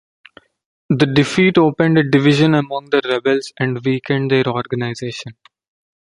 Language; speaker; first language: English; non-native, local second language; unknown